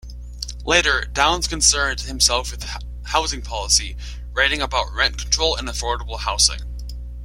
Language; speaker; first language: English; native; English